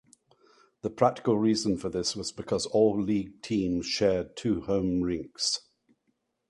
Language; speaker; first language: English; native; English